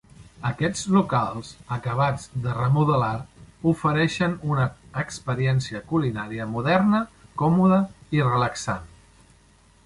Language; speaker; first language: Catalan; native; Catalan